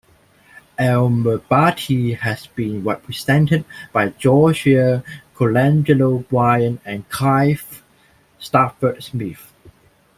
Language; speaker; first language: English; non-native, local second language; Cantonese